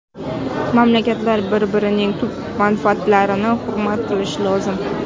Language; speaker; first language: Uzbek; non-native, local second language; Kara-Kalpak